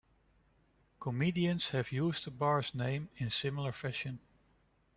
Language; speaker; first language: English; non-native, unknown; Dutch